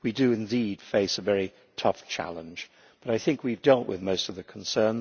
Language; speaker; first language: English; native; English